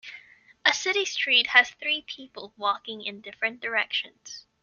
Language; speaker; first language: English; native; English